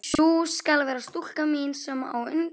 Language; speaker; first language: Icelandic; native; Icelandic